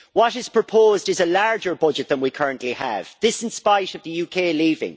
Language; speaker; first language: English; native; English